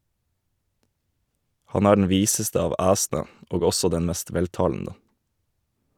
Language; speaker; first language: Norwegian; native; Norwegian